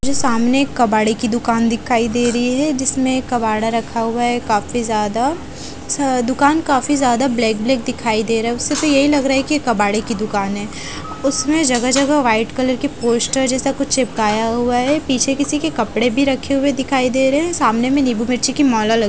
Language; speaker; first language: Hindi; native; Hindi